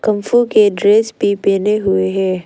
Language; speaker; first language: Hindi; non-native, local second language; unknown